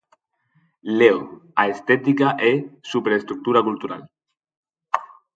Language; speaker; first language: Galician; non-native, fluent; Spanish